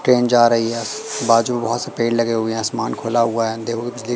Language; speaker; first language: Hindi; native; Hindi